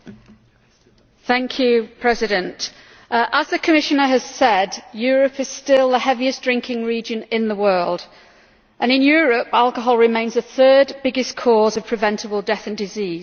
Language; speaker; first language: English; native; English